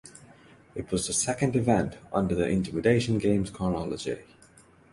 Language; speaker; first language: English; non-native, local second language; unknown